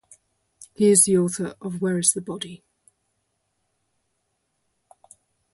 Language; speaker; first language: English; native; English